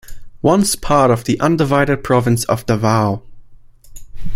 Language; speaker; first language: English; non-native, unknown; German